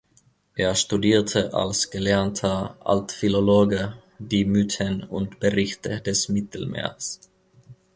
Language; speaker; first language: German; non-native, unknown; Finnish